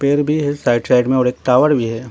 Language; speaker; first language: Hindi; non-native, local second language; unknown